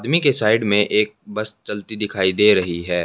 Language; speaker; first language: Hindi; native; Hindi